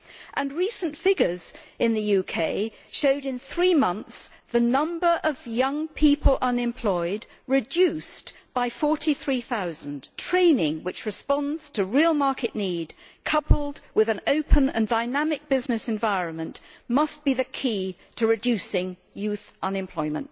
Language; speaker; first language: English; native; English